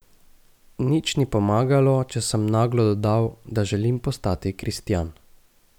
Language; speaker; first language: Slovenian; native; Slovenian